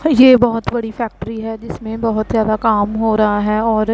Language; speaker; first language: Hindi; non-native, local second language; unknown